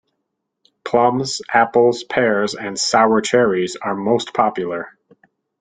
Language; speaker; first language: English; native; English